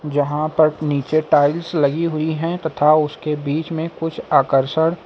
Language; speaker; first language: Hindi; native; Hindi